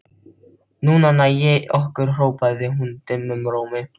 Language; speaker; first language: Icelandic; non-native, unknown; Filipino